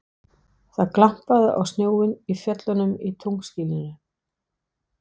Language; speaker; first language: Icelandic; non-native, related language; Danish